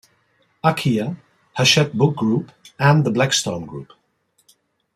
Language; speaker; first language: English; non-native, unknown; Dutch